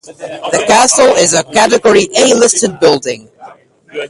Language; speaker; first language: English; non-native, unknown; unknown